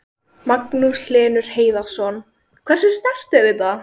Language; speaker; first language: Icelandic; native; Icelandic